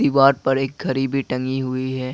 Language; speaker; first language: Hindi; non-native, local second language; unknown